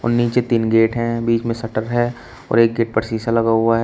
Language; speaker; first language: Hindi; native; Hindi